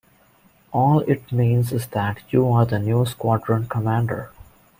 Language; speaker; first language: English; non-native, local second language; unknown